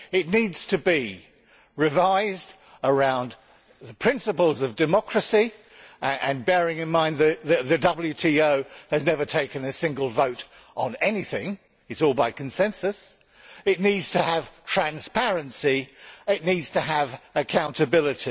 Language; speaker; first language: English; native; English